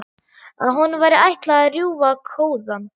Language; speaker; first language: Icelandic; non-native, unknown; German